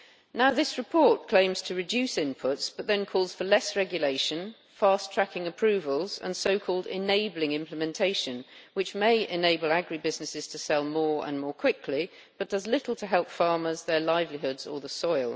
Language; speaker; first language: English; native; English